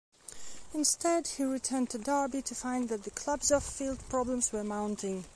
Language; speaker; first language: English; non-native, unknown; Belarusian